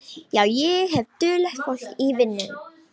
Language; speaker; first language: Icelandic; non-native, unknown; Romanian